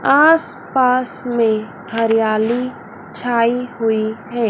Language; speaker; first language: Hindi; native; Hindi